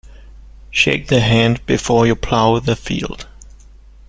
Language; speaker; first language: English; native; English